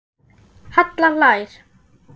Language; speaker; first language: Icelandic; non-native, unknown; German